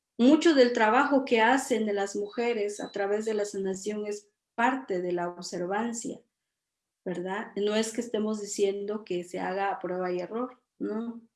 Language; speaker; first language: Spanish; non-native, local second language; Kʼicheʼ